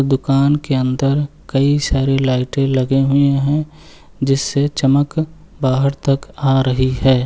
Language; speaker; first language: Hindi; native; Hindi